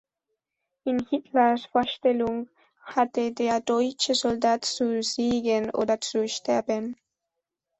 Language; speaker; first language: German; non-native, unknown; Spanish